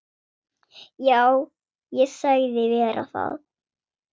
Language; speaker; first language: Icelandic; non-native, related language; Swedish